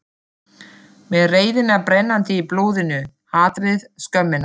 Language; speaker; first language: Icelandic; non-native, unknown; German